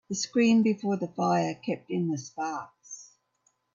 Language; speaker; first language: English; native; English